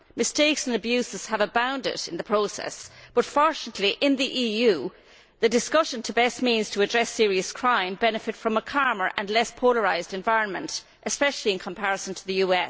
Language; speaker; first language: English; native; English